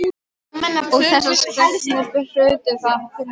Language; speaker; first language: Icelandic; non-native, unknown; Polish